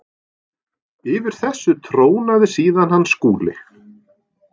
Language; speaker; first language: Icelandic; non-native, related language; Norwegian